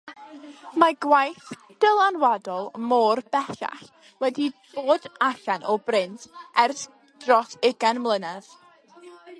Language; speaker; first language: Welsh; native; Welsh